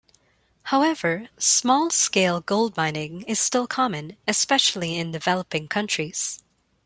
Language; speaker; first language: English; non-native, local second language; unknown